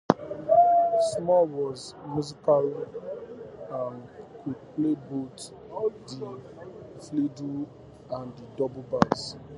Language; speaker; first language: English; native; English